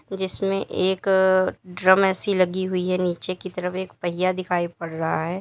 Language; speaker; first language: Hindi; native; Hindi